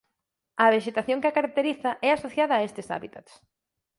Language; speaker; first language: Galician; native; Galician